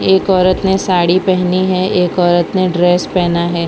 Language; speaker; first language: Hindi; non-native, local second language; Gujarati